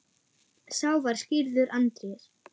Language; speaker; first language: Icelandic; non-native, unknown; German